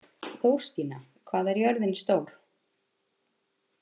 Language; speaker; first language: Icelandic; native; Icelandic